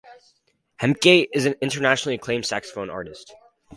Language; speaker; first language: English; native; English